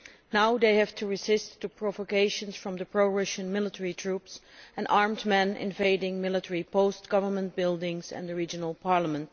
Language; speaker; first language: English; non-native, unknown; Dutch